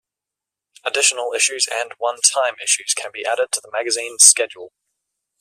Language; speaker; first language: English; native; English